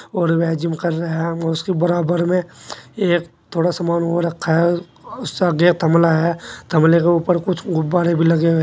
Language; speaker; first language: Hindi; native; Hindi